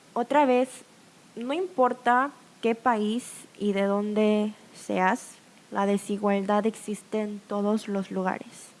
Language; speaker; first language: Spanish; early bilingual, other home language; Korean